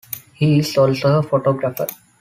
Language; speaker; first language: English; non-native, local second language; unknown